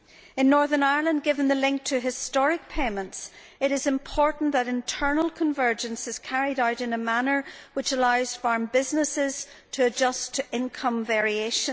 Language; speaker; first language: English; native; English